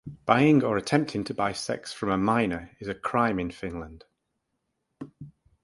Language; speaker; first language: English; native; English